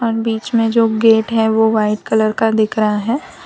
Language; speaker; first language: Hindi; non-native, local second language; Gujarati